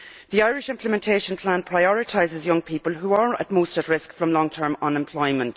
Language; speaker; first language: English; native; English